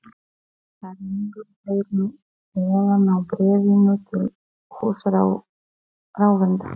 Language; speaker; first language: Icelandic; non-native, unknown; Polish